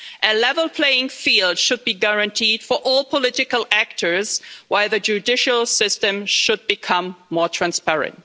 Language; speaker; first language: English; non-native, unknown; German